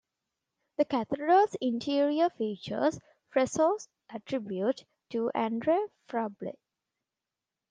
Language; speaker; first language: English; non-native, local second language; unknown